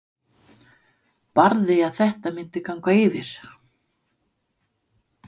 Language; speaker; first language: Icelandic; non-native, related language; Danish